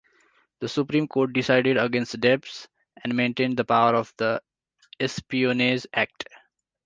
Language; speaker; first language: English; non-native, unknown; Nepali